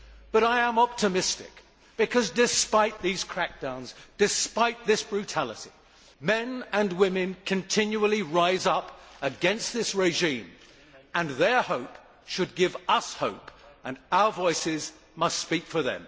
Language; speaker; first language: English; native; English